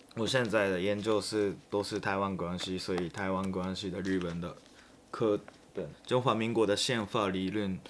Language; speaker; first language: Chinese; non-native, fluent; Japanese